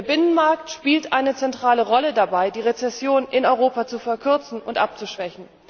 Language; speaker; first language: German; native; German